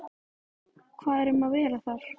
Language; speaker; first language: Icelandic; native; Icelandic